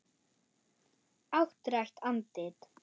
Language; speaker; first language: Icelandic; non-native, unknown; German